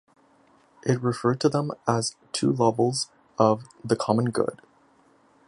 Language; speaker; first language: English; native; English